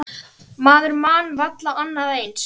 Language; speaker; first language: Icelandic; native; Icelandic